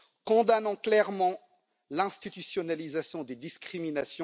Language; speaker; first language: French; native; French